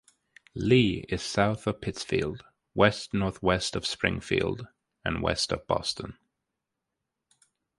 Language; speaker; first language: English; native; English